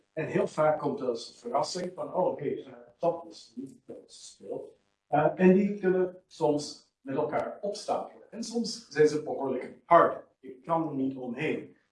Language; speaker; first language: Dutch; non-native, fluent; English